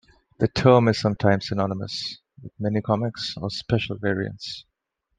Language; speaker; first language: English; non-native, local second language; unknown